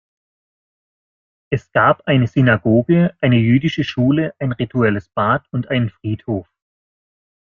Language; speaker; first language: German; native; German